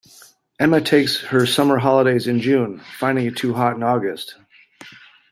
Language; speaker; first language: English; native; English